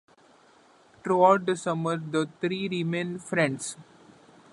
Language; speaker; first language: English; non-native, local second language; Marathi